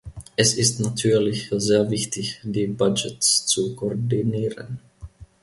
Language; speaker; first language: German; non-native, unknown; Finnish